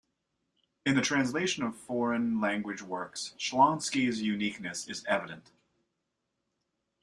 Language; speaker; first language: English; native; English